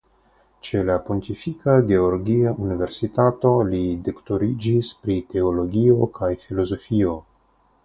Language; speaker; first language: Esperanto; non-native, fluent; Russian